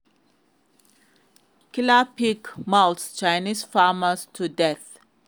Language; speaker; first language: English; non-native, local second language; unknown